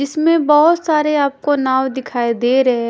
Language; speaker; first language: Hindi; non-native, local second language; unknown